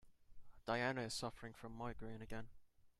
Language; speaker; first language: English; native; English